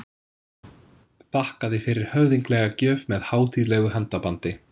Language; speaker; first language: Icelandic; non-native, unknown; English